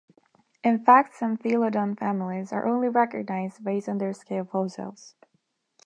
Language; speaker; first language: English; non-native, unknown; Spanish